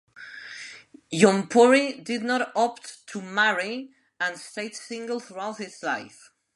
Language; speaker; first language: English; non-native, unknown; Spanish